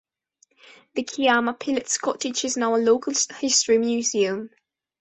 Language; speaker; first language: English; non-native, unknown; Spanish